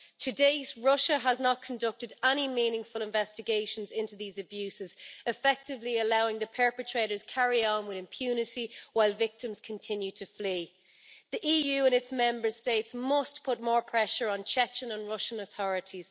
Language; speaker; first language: English; native; English